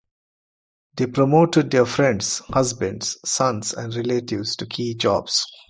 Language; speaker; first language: English; non-native, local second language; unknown